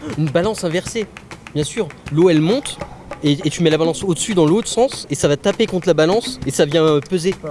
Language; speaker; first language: French; native; French